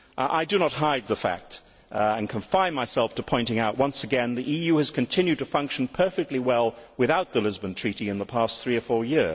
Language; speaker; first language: English; native; English